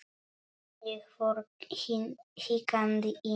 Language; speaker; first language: Icelandic; non-native, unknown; Polish